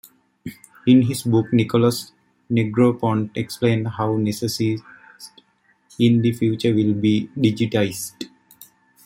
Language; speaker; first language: English; native; English